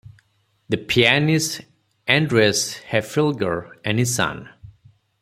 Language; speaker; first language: English; non-native, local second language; Odia